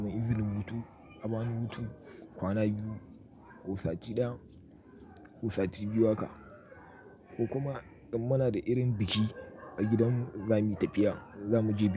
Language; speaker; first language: Hausa; native; Hausa